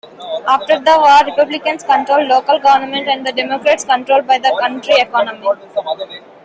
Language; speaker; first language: English; non-native, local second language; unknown